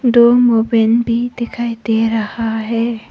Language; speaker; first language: Hindi; non-native, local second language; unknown